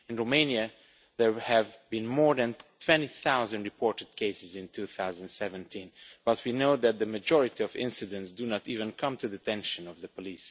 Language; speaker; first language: English; non-native, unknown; Romanian